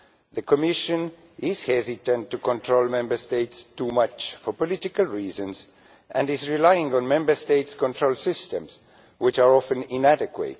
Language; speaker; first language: English; non-native, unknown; Estonian